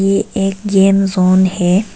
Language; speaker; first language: Hindi; non-native, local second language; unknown